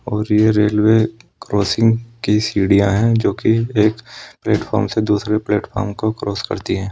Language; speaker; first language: Hindi; native; Hindi